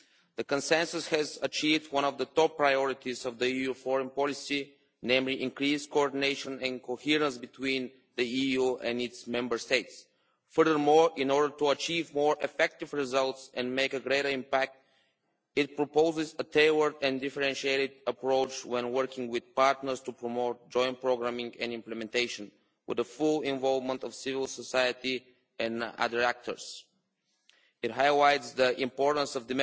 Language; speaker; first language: English; non-native, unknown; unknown